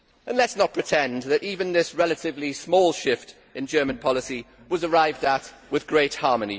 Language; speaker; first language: English; native; English